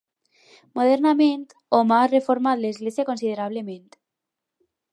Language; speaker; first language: Catalan; non-native, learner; Spanish